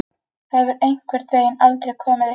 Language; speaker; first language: Icelandic; native; Icelandic